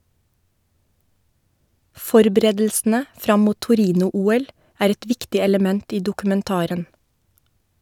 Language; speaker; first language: Norwegian; native; Norwegian